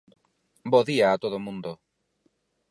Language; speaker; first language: Galician; non-native, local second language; Spanish